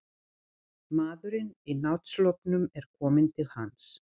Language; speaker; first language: Icelandic; non-native, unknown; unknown